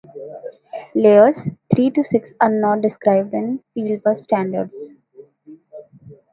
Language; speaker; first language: English; non-native, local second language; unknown